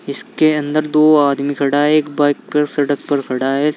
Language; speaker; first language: Hindi; native; Hindi